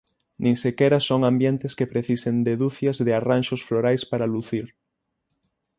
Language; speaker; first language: Galician; native; Galician